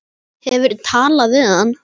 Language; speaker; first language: Icelandic; native; Icelandic